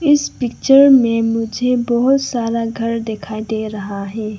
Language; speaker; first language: Hindi; non-native, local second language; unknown